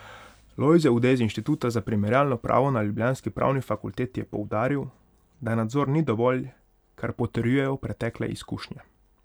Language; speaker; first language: Slovenian; non-native, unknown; Hungarian